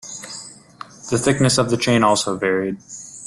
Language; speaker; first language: English; native; English